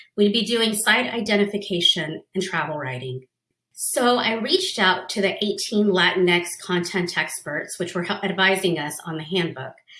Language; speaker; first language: English; early bilingual, other home language; Spanish